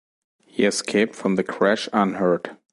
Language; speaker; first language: English; non-native, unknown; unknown